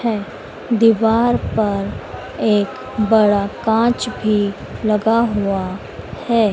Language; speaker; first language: Hindi; native; Hindi